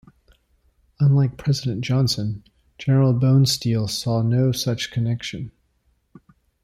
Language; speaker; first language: English; native; English